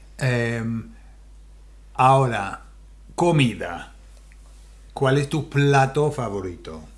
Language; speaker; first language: Spanish; non-native, fluent; English